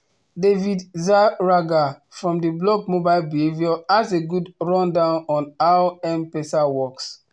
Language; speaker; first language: English; non-native, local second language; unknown